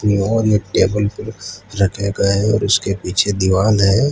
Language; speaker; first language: Hindi; non-native, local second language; Gujarati